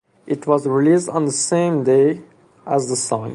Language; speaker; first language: English; non-native, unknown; Persian